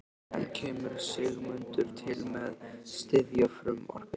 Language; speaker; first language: Icelandic; native; Icelandic